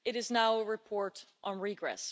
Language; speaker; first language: English; non-native, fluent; Dutch